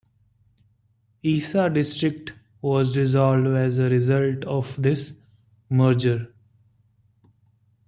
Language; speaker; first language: English; non-native, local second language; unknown